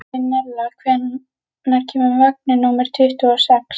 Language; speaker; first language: Icelandic; native; Icelandic